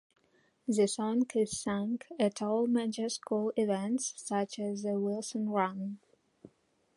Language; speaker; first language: English; non-native, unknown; Belarusian